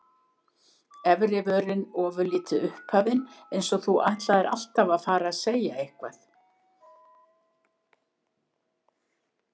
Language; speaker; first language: Icelandic; native; Icelandic